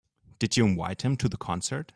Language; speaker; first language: English; non-native, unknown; German